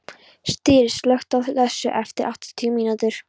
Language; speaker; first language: Icelandic; non-native, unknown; Polish